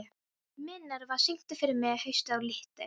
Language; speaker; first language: Icelandic; non-native, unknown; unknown